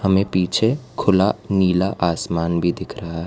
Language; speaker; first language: Hindi; non-native, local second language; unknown